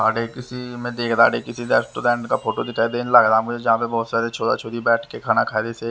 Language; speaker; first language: Hindi; native; Hindi